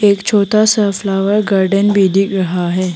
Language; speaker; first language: Hindi; non-native, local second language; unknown